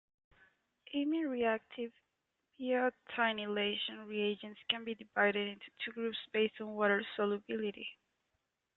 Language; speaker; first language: English; native; English